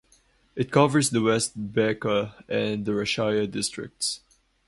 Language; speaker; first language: English; non-native, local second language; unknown